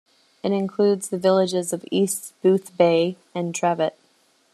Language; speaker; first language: English; native; English